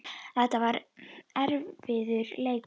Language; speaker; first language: Icelandic; native; Icelandic